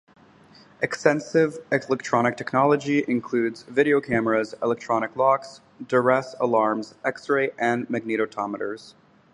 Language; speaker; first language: English; native; English